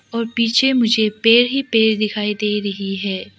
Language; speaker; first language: Hindi; non-native, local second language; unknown